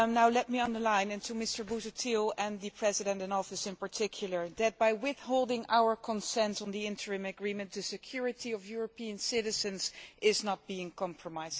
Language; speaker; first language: English; non-native, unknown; Dutch